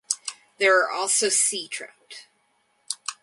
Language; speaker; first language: English; native; English